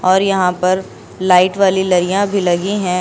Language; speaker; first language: Hindi; native; Hindi